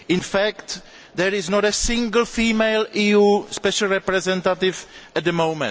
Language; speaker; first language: English; non-native, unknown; Greek